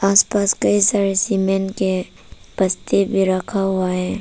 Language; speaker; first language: Hindi; early bilingual, other home language; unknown